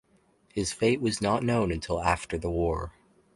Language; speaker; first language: English; native; English